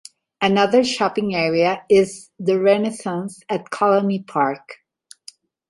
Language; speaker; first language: English; non-native, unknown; Spanish